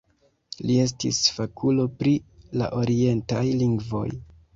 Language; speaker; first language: Esperanto; non-native, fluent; Kinyarwanda